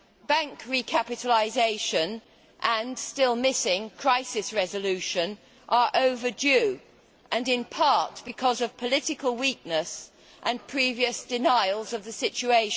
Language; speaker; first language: English; native; English